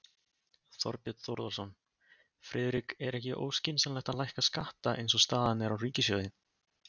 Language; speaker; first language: Icelandic; native; Icelandic